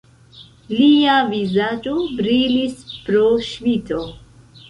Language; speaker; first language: Esperanto; non-native, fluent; Central Kurdish